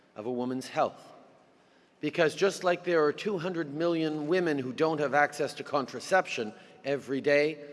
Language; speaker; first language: English; native; English